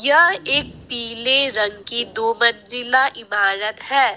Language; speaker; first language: Hindi; non-native, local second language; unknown